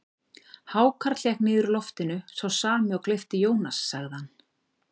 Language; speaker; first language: Icelandic; native; Icelandic